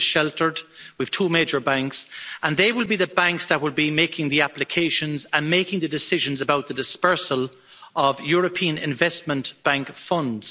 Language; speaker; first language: English; native; English